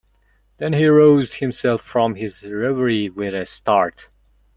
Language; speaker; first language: English; non-native, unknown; Mongolian